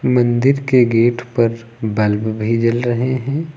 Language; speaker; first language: Hindi; native; Hindi